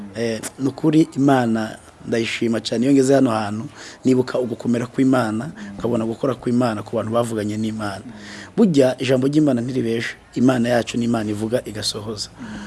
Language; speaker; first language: Kinyarwanda; non-native, related language; Rundi